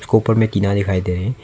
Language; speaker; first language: Hindi; non-native, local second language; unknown